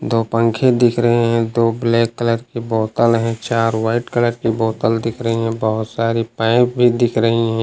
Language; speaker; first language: Hindi; native; Hindi